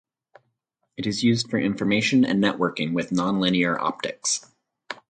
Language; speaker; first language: English; native; English